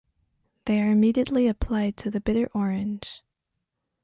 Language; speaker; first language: English; non-native, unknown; French